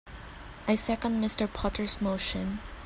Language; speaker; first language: English; non-native, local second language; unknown